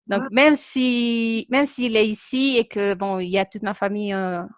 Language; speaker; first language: French; non-native, fluent; Spanish